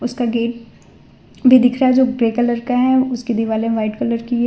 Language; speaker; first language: Hindi; non-native, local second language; Gujarati